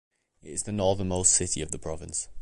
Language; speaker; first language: English; native; English